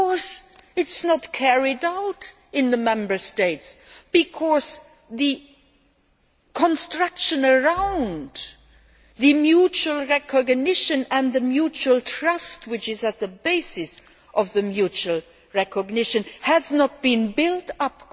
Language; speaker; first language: English; non-native, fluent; Luxembourgish